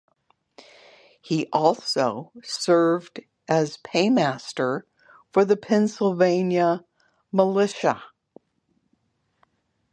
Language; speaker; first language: English; native; English